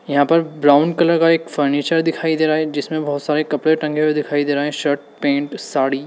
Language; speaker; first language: Hindi; native; Hindi